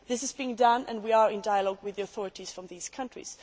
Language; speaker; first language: English; non-native, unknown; Swedish